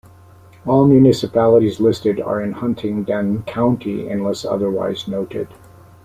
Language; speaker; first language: English; native; English